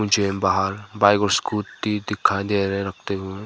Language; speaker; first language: Hindi; non-native, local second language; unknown